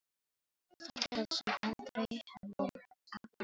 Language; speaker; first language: Icelandic; non-native, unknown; Filipino